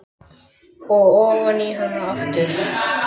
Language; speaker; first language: Icelandic; native; Icelandic